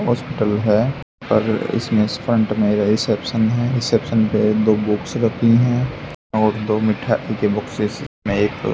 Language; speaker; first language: Hindi; native; Hindi